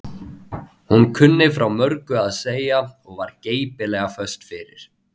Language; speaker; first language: Icelandic; native; Icelandic